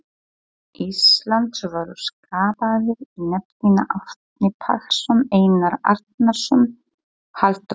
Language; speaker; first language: Icelandic; non-native, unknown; Polish